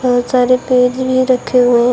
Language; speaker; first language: Hindi; native; Hindi